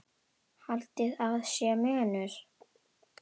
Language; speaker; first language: Icelandic; non-native, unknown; Indonesian